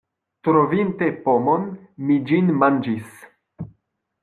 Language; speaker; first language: Esperanto; non-native, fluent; French